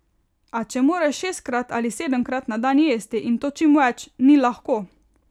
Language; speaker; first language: Slovenian; native; Slovenian